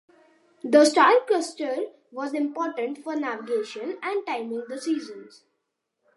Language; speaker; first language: English; non-native, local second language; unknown